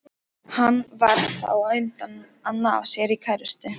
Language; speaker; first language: Icelandic; non-native, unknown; Polish